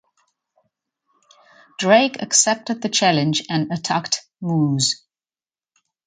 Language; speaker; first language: English; non-native, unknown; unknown